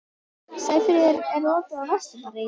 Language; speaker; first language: Icelandic; native; Icelandic